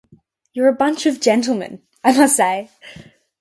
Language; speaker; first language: English; native; English